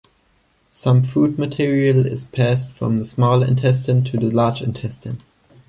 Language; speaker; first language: English; non-native, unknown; German